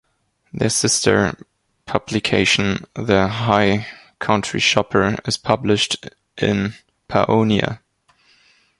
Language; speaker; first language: English; non-native, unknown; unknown